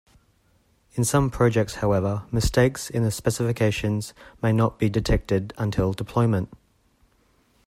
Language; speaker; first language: English; native; English